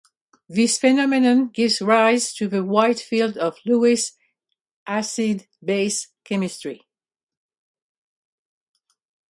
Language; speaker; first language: English; native; English